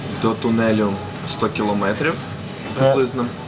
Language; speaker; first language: Ukrainian; native; Ukrainian